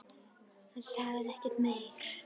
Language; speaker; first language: Icelandic; native; Icelandic